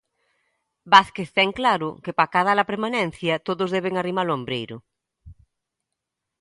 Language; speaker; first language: Galician; native; Galician